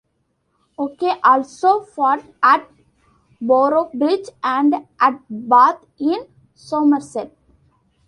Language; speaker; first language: English; non-native, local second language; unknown